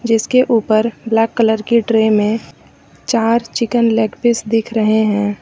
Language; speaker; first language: Hindi; native; Hindi